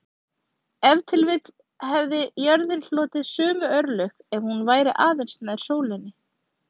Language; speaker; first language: Icelandic; native; Icelandic